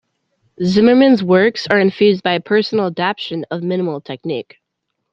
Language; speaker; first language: English; native; English